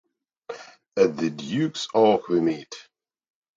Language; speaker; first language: English; non-native, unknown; Russian